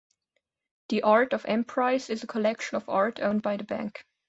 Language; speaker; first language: English; non-native, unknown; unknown